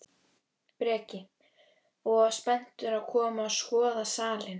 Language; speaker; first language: Icelandic; native; Icelandic